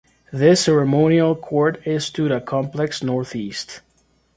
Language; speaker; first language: English; non-native, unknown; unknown